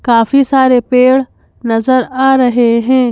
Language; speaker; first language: Hindi; native; Hindi